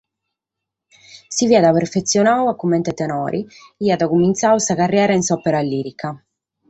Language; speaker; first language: Sardinian; native; Sardinian